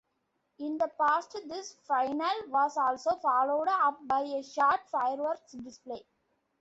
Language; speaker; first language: English; non-native, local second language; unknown